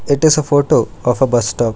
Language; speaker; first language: English; non-native, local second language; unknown